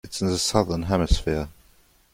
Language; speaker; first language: English; non-native, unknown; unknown